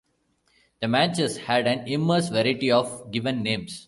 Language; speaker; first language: English; non-native, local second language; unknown